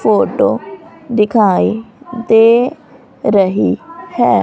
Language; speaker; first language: Hindi; native; Hindi